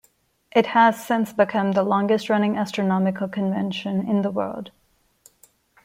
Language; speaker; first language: English; non-native, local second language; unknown